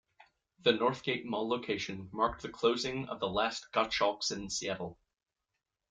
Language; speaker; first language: English; native; English